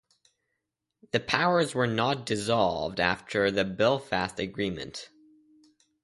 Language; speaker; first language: English; native; English